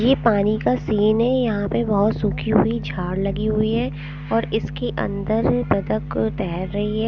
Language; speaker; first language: Hindi; non-native, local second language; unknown